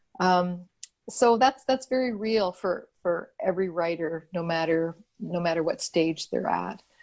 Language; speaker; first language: English; native; English